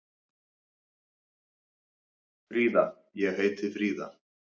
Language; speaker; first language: Icelandic; native; Icelandic